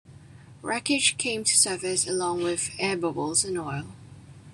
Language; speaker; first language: English; non-native, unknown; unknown